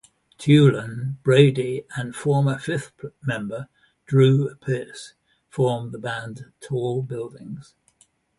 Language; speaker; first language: English; native; English